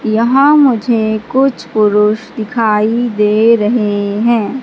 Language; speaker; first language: Hindi; native; Hindi